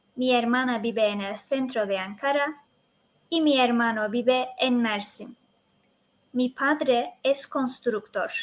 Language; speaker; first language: Spanish; non-native, fluent; Turkish